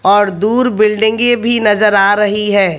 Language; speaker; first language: Hindi; native; Hindi